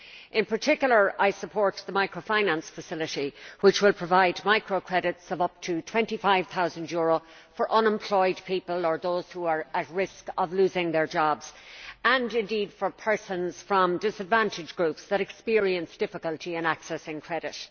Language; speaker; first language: English; native; English